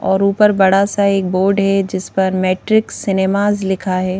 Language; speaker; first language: Hindi; native; Hindi